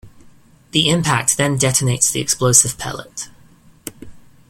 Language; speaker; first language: English; native; English